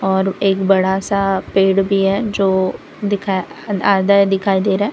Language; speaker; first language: Hindi; non-native, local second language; Gujarati